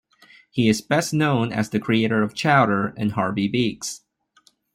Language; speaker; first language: English; non-native, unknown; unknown